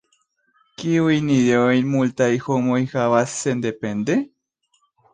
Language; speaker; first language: Esperanto; non-native, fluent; Spanish